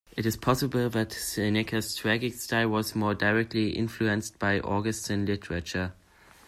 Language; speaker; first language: English; non-native, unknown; German